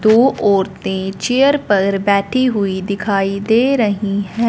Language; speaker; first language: Hindi; non-native, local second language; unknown